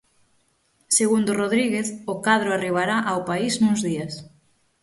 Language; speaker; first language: Galician; native; Galician